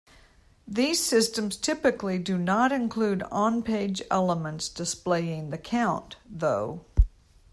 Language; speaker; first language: English; native; English